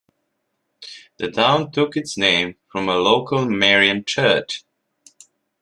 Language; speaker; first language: English; native; English